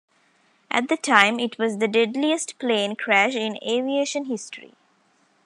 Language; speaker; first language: English; non-native, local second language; Tamil